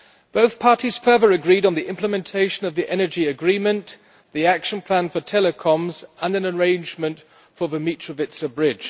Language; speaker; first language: English; non-native, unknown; German